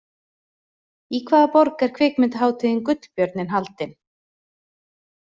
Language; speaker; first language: Icelandic; native; Icelandic